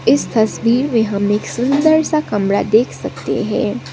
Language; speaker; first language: Hindi; non-native, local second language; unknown